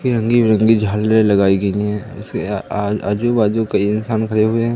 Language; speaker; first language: Hindi; native; Hindi